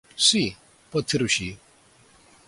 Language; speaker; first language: Catalan; native; Catalan